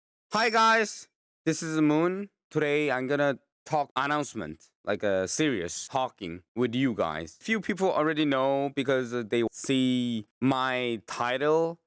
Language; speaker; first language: English; non-native, fluent; Korean